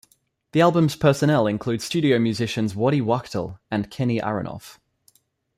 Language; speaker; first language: English; native; English